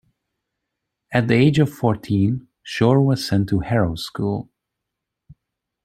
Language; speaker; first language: English; non-native, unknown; Hungarian